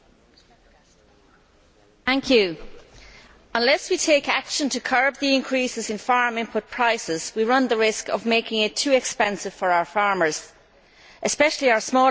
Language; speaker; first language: English; native; English